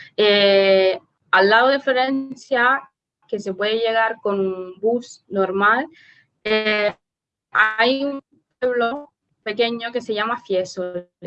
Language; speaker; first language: Spanish; non-native, related language; Italian